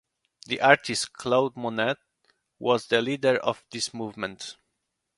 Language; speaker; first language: English; non-native, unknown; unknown